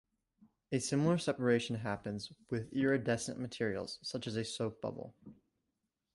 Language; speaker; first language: English; native; English